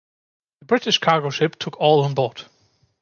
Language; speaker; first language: English; non-native, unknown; German